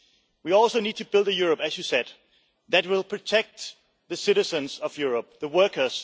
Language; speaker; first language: English; non-native, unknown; Danish